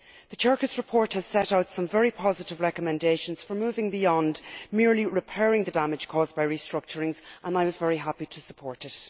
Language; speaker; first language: English; native; English